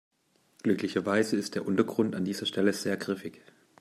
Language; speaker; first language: German; native; German